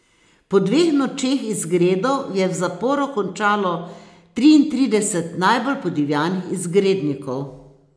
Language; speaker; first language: Slovenian; native; Slovenian